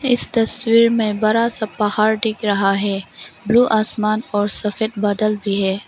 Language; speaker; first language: Hindi; non-native, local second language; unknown